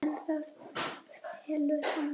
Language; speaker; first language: Icelandic; native; Icelandic